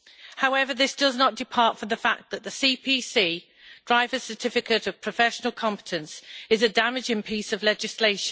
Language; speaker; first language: English; native; English